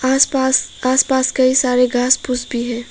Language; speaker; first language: Hindi; non-native, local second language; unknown